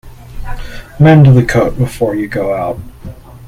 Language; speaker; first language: English; native; English